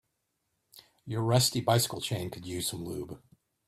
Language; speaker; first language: English; native; English